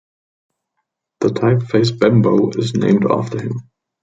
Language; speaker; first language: English; non-native, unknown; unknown